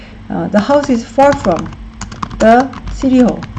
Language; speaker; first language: English; non-native, fluent; Korean